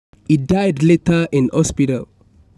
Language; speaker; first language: English; non-native, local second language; Yoruba